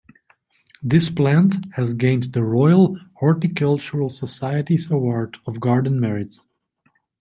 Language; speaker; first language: English; native; English